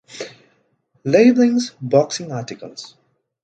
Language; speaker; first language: English; non-native, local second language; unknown